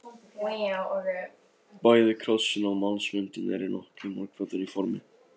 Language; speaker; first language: Icelandic; non-native, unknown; Polish